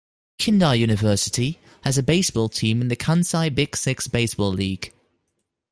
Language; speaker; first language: English; non-native, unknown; Dutch